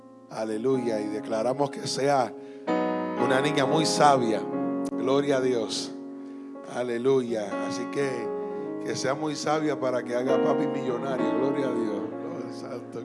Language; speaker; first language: Spanish; early bilingual, heritage; Spanish